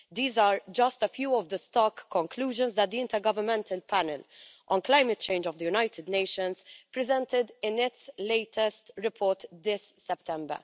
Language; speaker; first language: English; non-native, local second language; Maltese